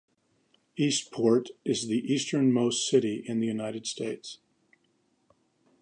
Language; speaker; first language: English; native; English